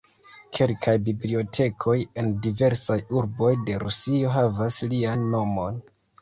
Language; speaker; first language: Esperanto; non-native, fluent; Kinyarwanda